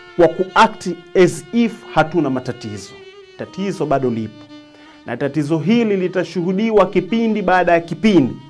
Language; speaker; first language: Swahili; native; Swahili